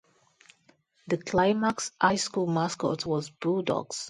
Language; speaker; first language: English; non-native, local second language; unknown